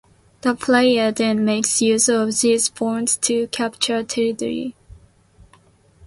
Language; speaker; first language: English; non-native, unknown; Japanese